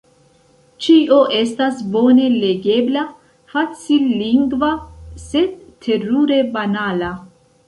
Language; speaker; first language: Esperanto; non-native, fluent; Central Kurdish